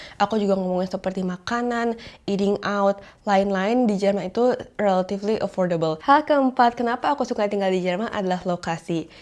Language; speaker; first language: Indonesian; native; Indonesian